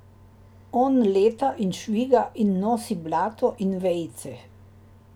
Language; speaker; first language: Slovenian; native; Slovenian